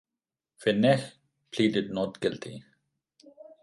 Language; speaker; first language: English; non-native, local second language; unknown